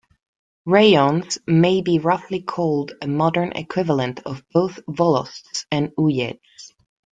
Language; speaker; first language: English; non-native, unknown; Spanish